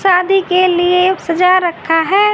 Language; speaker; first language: Hindi; native; Hindi